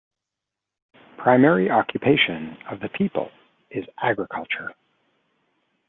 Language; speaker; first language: English; native; English